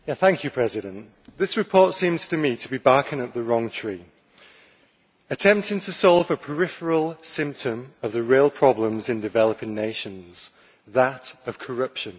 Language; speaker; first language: English; native; English